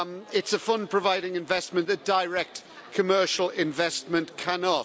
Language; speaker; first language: English; native; English